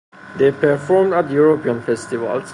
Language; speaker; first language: English; non-native, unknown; Persian